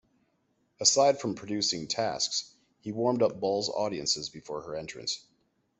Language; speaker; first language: English; native; English